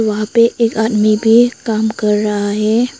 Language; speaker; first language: Hindi; non-native, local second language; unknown